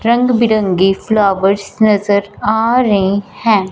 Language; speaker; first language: Hindi; non-native, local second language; Punjabi